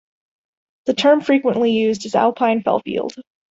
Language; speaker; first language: English; native; English